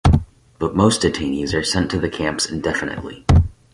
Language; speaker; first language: English; native; English